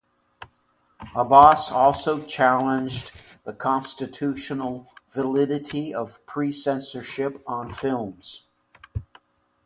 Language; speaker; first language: English; native; English